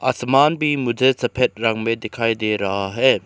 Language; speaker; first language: Hindi; non-native, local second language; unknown